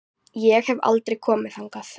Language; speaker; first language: Icelandic; native; Icelandic